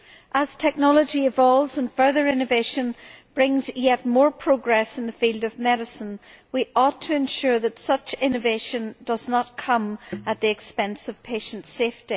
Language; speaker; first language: English; native; English